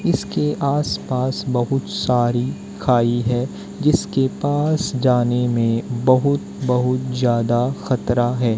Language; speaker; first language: Hindi; native; Hindi